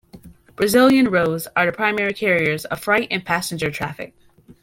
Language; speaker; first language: English; native; English